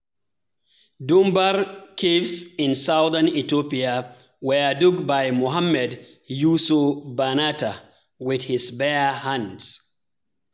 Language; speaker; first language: English; non-native, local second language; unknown